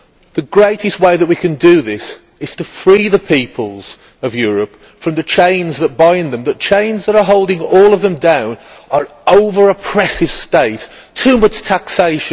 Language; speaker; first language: English; native; English